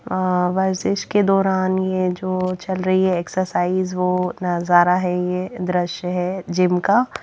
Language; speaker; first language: Hindi; native; Hindi